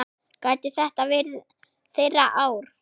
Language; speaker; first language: Icelandic; non-native, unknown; German